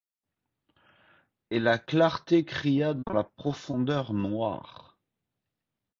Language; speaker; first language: French; native; French